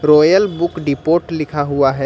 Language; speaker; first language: Hindi; native; Hindi